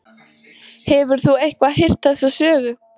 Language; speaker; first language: Icelandic; native; Icelandic